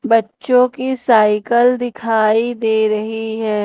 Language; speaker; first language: Hindi; native; Hindi